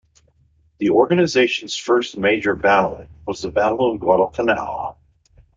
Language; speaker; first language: English; native; English